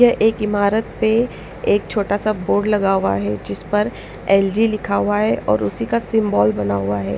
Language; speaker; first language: Hindi; non-native, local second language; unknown